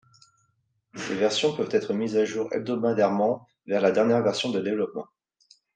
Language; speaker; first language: French; native; French